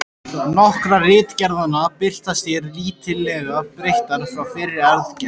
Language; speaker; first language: Icelandic; native; Icelandic